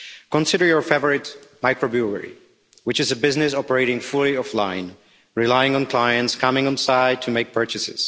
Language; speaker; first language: English; non-native, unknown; Czech